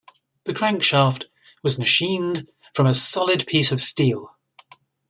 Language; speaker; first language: English; native; English